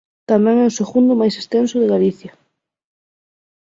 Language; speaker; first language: Galician; native; Galician